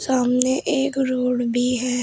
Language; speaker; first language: Hindi; native; Hindi